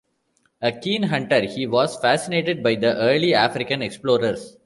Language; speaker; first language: English; non-native, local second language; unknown